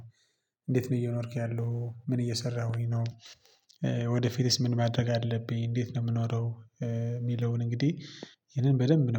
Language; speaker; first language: Amharic; non-native, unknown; Tigrinya